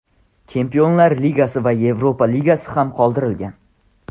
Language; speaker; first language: Uzbek; non-native, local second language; Tajik